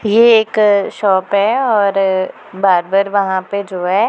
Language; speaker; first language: Hindi; non-native, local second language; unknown